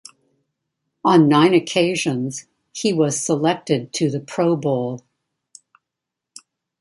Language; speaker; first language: English; native; English